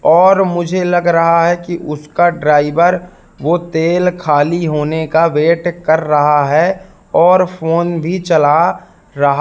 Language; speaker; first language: Hindi; native; Hindi